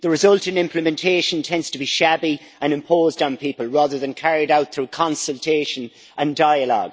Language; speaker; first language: English; native; English